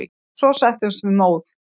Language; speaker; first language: Icelandic; native; Icelandic